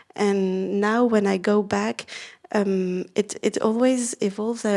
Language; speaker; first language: English; non-native, fluent; Vietnamese